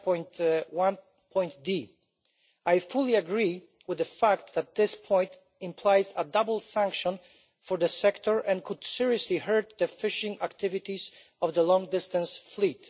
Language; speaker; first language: English; non-native, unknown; Polish